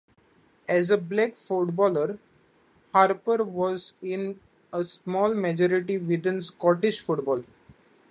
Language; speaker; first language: English; non-native, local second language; Marathi